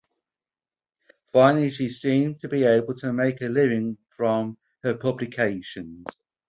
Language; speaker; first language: English; native; English